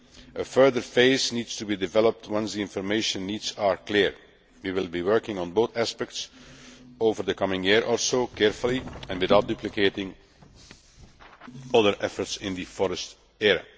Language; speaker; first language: English; non-native, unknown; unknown